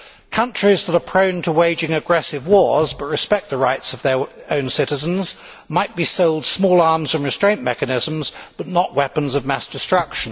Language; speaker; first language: English; native; English